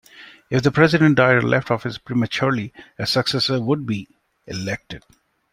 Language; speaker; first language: English; non-native, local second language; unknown